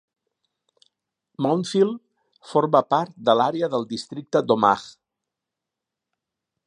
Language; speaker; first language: Catalan; native; Catalan